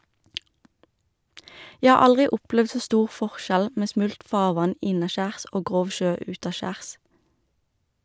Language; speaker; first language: Norwegian; native; Norwegian